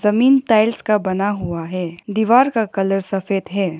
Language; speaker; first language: Hindi; non-native, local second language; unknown